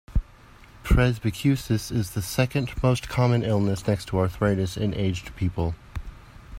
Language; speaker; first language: English; native; English